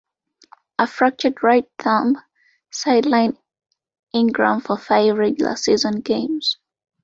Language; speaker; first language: English; non-native, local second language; Ganda